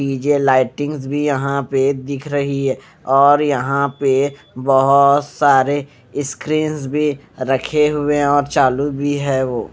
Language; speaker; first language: Hindi; non-native, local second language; Punjabi